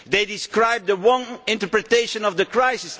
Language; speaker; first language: English; non-native, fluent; Dutch